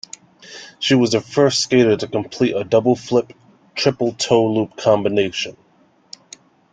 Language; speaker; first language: English; native; English